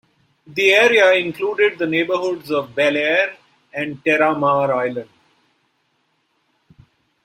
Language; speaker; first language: English; non-native, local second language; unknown